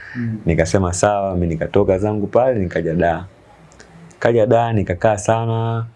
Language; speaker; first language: Swahili; native; Swahili